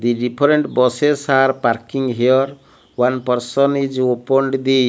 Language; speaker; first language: English; non-native, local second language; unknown